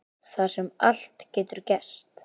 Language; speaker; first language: Icelandic; native; Icelandic